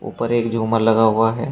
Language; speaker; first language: Hindi; native; Hindi